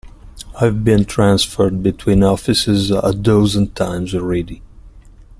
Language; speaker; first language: English; non-native, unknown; Italian